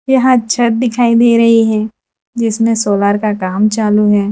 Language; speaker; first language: Hindi; non-native, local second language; Gujarati